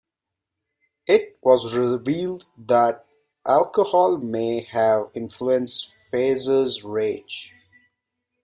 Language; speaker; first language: English; non-native, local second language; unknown